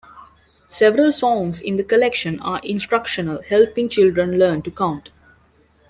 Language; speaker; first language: English; non-native, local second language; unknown